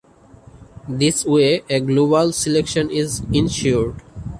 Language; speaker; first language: English; non-native, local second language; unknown